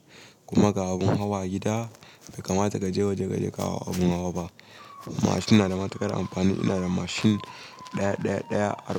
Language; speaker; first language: Hausa; native; Hausa